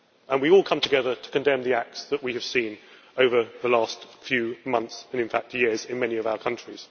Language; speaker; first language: English; native; English